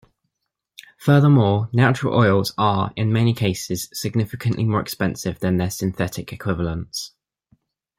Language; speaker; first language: English; native; English